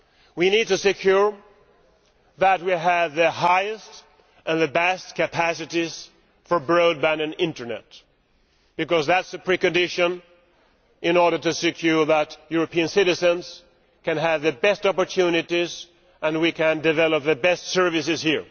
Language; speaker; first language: English; non-native, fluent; Swedish